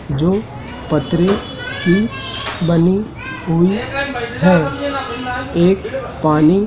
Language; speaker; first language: Hindi; native; Hindi